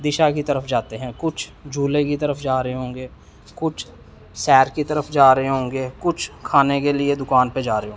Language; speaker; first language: Hindi; non-native, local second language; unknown